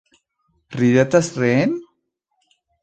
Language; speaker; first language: Esperanto; non-native, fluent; Spanish